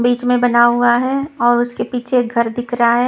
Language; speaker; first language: Hindi; non-native, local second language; Punjabi